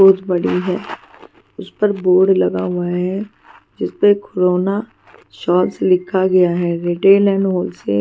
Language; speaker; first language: Hindi; non-native, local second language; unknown